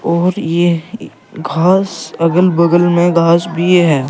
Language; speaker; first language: Hindi; native; Hindi